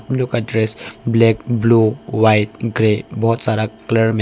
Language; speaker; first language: Hindi; early bilingual, other home language; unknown